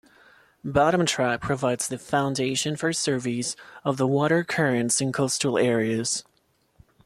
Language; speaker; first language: English; non-native, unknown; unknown